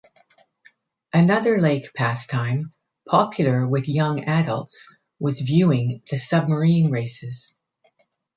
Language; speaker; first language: English; native; English